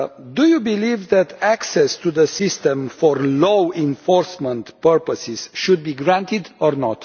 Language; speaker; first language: English; non-native, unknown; Romanian